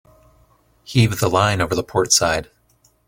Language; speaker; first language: English; native; English